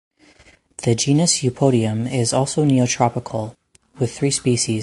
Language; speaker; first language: English; native; English